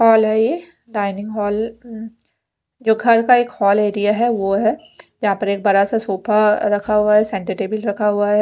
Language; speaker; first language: Hindi; non-native, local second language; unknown